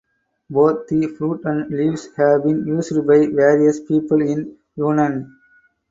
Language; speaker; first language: English; non-native, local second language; Tamil